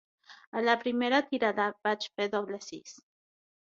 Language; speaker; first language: Catalan; non-native, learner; Spanish